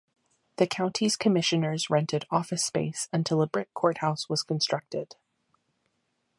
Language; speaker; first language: English; native; English